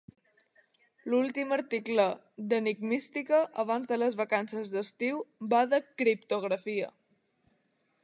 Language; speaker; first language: Catalan; native; Catalan